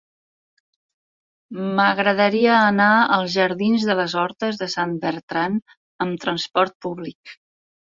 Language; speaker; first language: Catalan; non-native, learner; Spanish